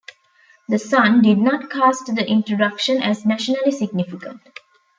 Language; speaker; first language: English; non-native, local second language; Tamil